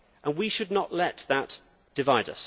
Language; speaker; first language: English; native; English